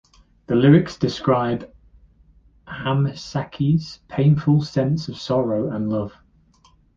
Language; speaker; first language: English; native; English